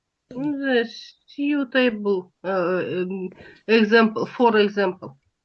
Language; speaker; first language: English; non-native, learner; Russian